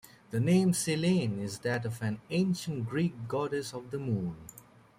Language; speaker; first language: English; native; English